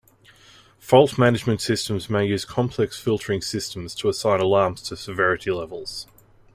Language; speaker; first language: English; native; English